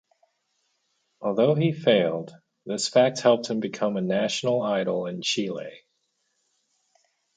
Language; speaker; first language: English; native; English